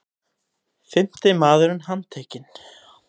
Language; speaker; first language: Icelandic; native; Icelandic